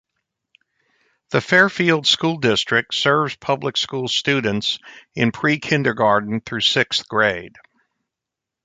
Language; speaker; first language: English; native; English